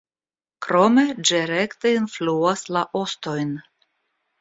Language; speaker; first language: Esperanto; non-native, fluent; Russian